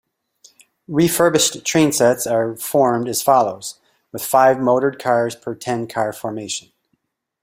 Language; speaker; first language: English; native; English